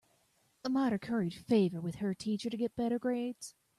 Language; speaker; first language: English; native; English